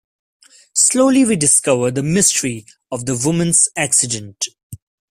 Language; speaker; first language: English; non-native, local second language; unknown